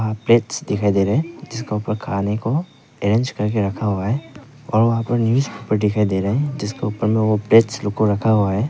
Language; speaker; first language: Hindi; non-native, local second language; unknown